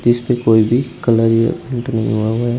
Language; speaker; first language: Hindi; native; Hindi